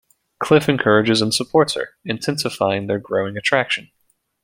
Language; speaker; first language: English; native; English